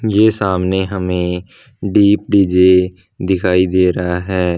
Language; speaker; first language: Hindi; non-native, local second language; Punjabi